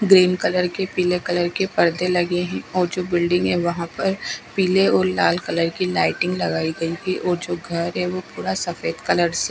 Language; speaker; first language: Hindi; non-native, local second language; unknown